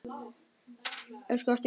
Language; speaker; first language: Icelandic; native; Icelandic